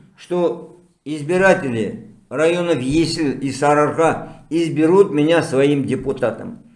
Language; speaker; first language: Russian; non-native, local second language; Kazakh